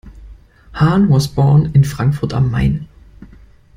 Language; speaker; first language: English; non-native, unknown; German